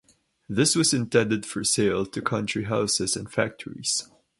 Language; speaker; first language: English; non-native, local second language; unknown